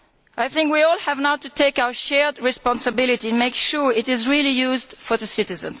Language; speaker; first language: English; non-native, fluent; Italian